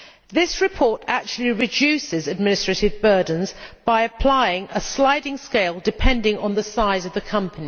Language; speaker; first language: English; native; English